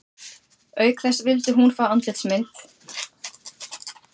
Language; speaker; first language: Icelandic; native; Icelandic